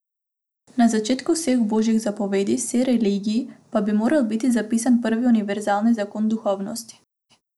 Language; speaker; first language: Slovenian; non-native, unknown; Macedonian